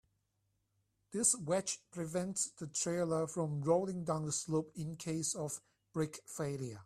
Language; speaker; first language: English; non-native, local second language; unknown